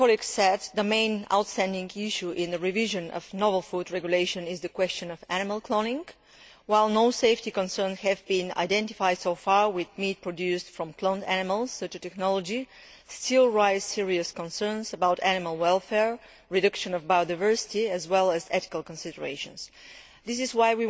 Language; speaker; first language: English; non-native, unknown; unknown